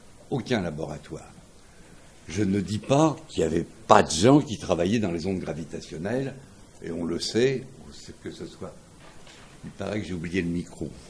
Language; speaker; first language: French; native; French